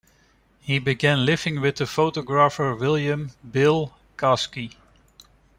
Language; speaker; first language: English; non-native, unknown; Dutch